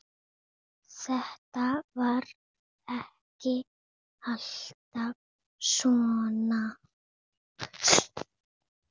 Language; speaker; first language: Icelandic; non-native, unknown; Spanish